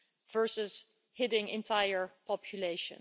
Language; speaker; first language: English; non-native, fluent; Dutch